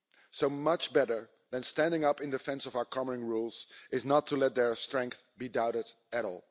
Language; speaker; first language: English; non-native, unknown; Dutch